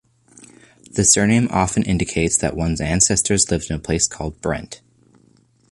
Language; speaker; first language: English; native; English